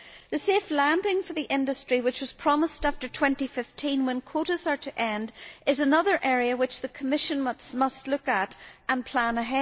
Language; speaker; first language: English; native; English